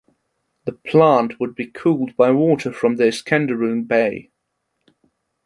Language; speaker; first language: English; non-native, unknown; German